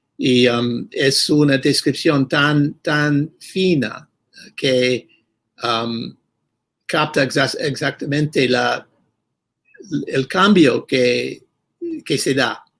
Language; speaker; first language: Spanish; non-native, fluent; English